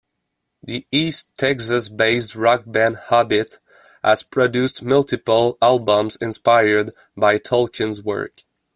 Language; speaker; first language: English; non-native, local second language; French